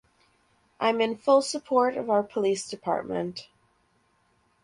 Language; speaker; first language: English; native; English